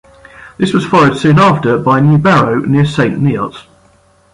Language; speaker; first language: English; native; English